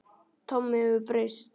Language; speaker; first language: Icelandic; native; Icelandic